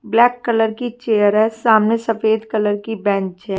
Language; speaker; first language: Hindi; non-native, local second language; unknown